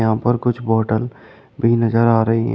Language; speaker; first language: Hindi; native; Hindi